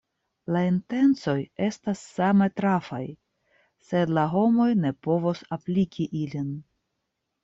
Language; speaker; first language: Esperanto; non-native, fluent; Russian